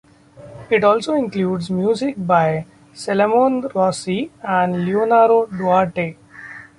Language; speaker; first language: English; non-native, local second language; Marathi